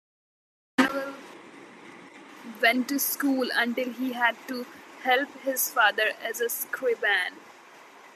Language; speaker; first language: English; non-native, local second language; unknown